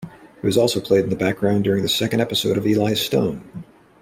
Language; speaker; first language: English; native; English